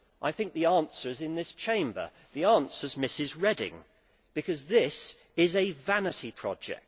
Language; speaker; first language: English; native; English